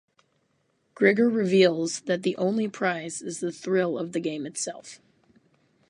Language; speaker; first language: English; native; English